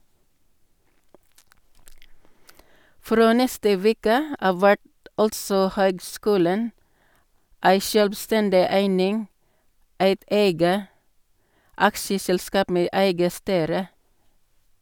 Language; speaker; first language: Norwegian; non-native, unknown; Cebuano